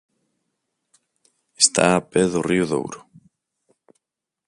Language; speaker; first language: Galician; native; Galician